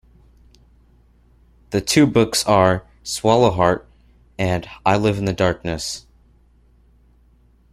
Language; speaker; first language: English; native; English